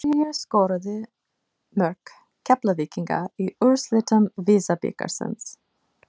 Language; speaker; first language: Icelandic; non-native, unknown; English